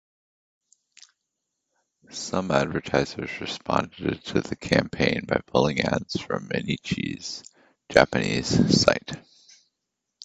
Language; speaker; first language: English; native; English